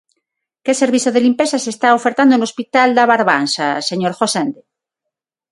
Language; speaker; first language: Galician; non-native, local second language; Spanish